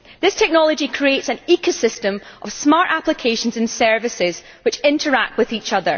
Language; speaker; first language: English; native; English